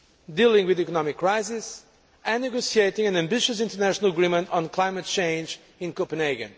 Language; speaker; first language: English; non-native, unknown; Portuguese